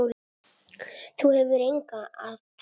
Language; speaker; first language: Icelandic; non-native, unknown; Italian